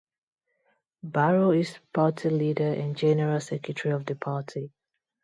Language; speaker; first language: English; non-native, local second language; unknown